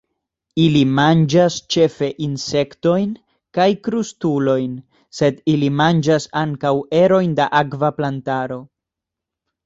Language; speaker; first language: Esperanto; non-native, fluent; Spanish